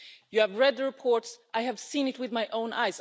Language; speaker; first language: English; non-native, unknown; Swedish